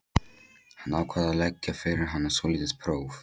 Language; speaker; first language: Icelandic; non-native, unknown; Polish